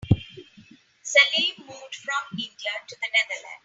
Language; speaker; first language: English; non-native, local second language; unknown